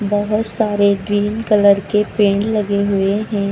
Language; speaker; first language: Hindi; native; Hindi